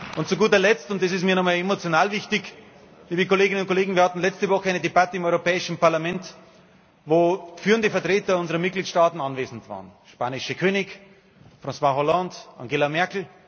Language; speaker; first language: German; native; German